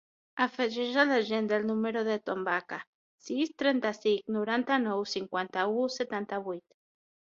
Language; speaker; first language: Catalan; non-native, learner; Spanish